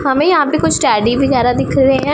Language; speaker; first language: Hindi; non-native, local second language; Punjabi